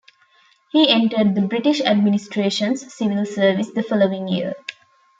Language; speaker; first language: English; non-native, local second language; Tamil